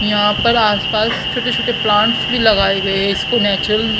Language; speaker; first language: Hindi; native; Hindi